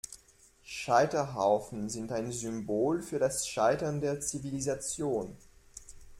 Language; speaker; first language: German; non-native, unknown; French